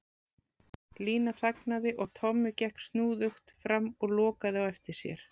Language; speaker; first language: Icelandic; native; Icelandic